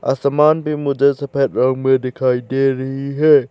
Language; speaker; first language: Hindi; non-native, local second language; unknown